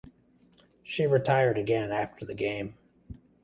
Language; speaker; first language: English; native; English